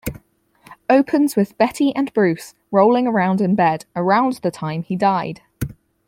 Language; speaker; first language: English; native; English